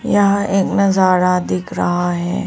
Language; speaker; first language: Hindi; non-native, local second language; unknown